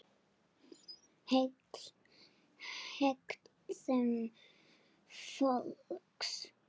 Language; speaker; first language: Icelandic; non-native, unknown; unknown